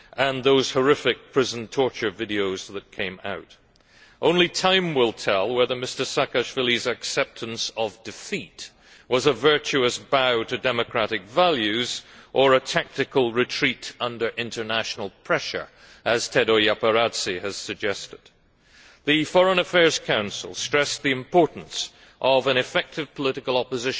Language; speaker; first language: English; native; English